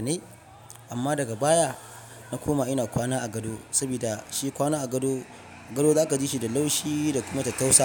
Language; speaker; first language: Hausa; non-native, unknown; Yoruba